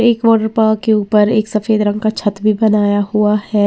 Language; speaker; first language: Hindi; native; Hindi